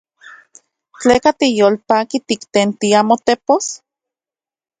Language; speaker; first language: Central Puebla Nahuatl; native; Central Puebla Nahuatl